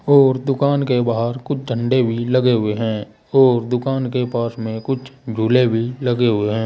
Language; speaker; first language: Hindi; native; Hindi